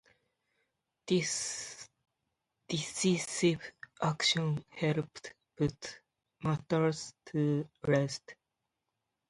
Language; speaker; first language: English; non-native, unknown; Japanese